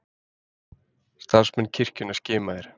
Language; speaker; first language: Icelandic; native; Icelandic